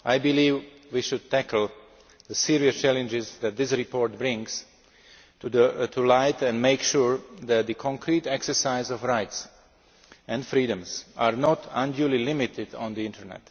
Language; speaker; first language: English; non-native, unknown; Slovak